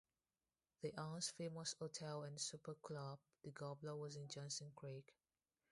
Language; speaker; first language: English; non-native, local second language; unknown